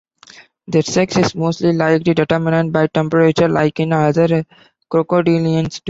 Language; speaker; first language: English; non-native, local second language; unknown